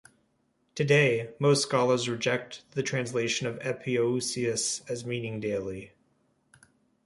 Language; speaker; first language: English; native; English